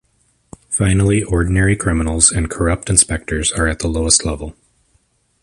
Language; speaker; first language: English; native; English